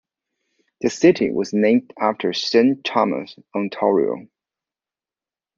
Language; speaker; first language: English; non-native, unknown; Chinese